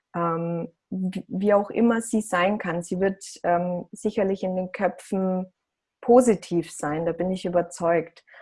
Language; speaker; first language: German; early bilingual, other home language; Russian